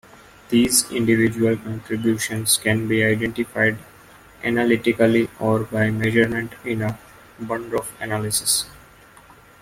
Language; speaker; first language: English; non-native, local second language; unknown